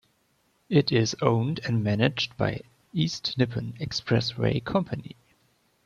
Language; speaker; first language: English; non-native, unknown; German